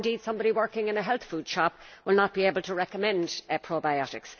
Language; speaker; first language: English; native; English